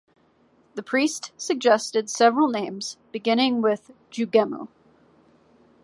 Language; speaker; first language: English; native; English